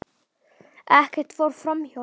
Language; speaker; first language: Icelandic; native; Icelandic